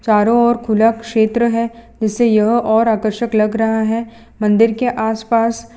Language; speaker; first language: Hindi; non-native, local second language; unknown